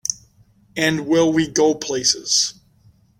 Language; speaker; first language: English; native; English